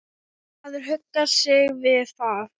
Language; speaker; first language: Icelandic; non-native, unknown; Thai